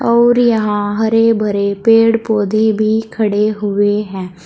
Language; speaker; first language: Hindi; native; Hindi